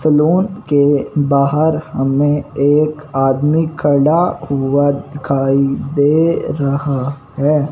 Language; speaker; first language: Hindi; non-native, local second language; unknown